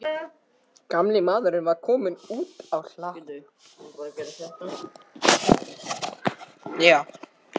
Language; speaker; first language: Icelandic; non-native, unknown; Russian